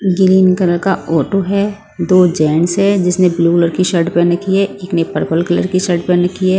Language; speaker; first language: Hindi; non-native, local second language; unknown